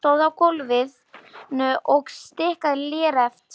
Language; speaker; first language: Icelandic; non-native, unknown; Polish